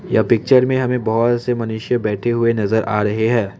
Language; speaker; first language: Hindi; non-native, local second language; Assamese